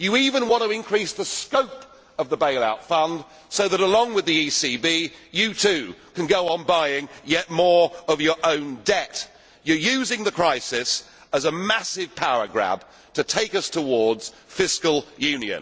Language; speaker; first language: English; native; English